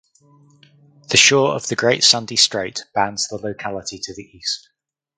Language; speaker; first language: English; native; English